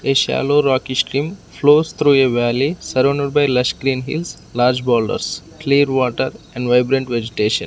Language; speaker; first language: English; non-native, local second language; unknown